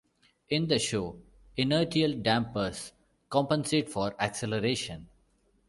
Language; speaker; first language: English; non-native, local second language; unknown